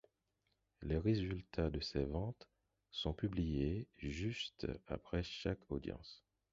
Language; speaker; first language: French; non-native, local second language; Haitian Creole